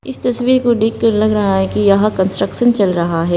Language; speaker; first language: Hindi; non-native, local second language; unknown